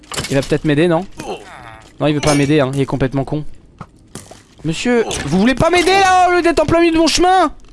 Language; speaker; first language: French; native; French